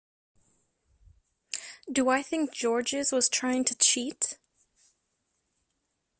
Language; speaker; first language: English; native; English